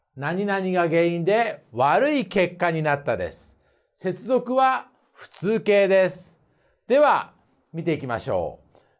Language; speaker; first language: Japanese; native; Japanese